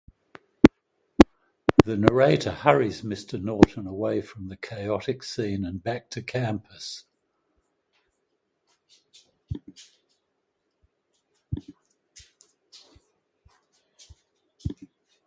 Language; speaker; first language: English; native; English